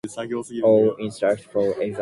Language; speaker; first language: English; native; English